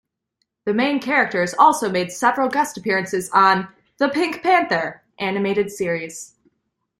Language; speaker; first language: English; native; English